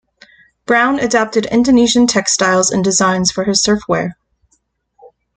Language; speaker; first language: English; native; English